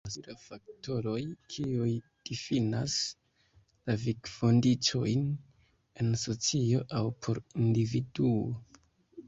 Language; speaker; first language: Esperanto; non-native, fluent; Kinyarwanda